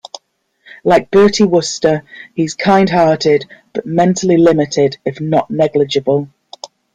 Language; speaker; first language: English; native; English